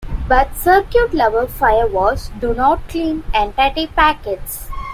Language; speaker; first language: English; non-native, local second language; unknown